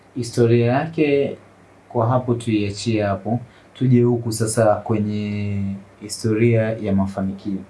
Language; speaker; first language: Swahili; native; Swahili